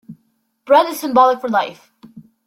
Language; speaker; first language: English; non-native, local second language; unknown